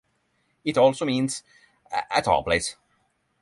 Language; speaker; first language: English; non-native, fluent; Norwegian